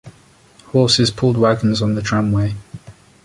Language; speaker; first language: English; native; English